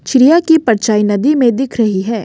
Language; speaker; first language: Hindi; non-native, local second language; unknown